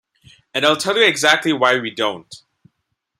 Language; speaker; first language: English; non-native, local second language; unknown